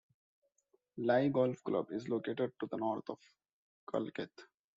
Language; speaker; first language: English; non-native, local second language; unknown